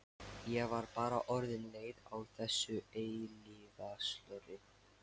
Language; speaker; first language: Icelandic; non-native, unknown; Lithuanian